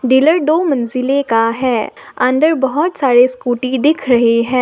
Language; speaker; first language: Hindi; non-native, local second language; Assamese